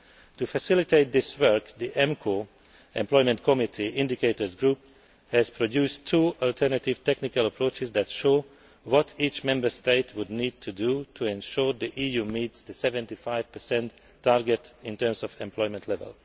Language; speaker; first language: English; non-native, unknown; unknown